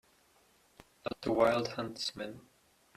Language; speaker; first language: English; non-native, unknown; German